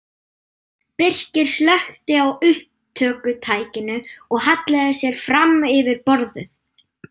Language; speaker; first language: Icelandic; non-native, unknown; German